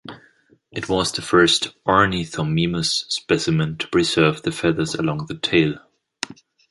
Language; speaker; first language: English; non-native, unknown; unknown